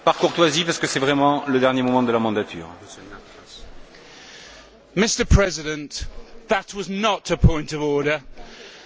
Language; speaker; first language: English; native; English